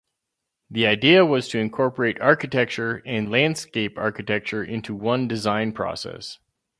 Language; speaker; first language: English; native; English